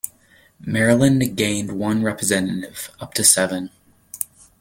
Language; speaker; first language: English; native; English